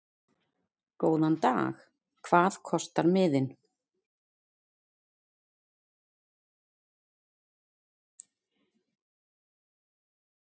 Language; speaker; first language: Icelandic; native; Icelandic